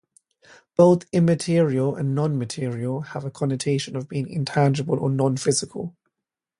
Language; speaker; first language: English; native; English